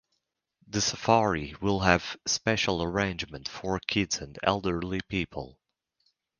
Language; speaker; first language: English; native; English